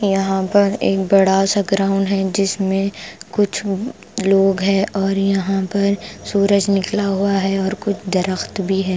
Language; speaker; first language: Hindi; non-native, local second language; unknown